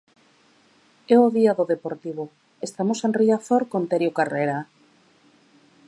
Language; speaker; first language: Galician; native; Galician